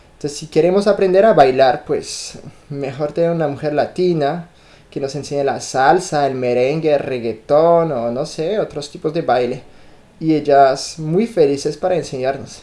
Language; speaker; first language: Spanish; non-native, fluent; French